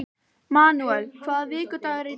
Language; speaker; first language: Icelandic; native; Icelandic